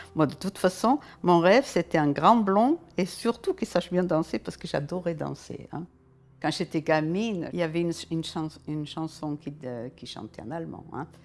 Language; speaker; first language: French; non-native, fluent; German